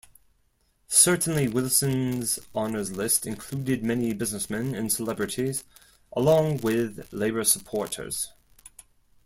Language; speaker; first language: English; non-native, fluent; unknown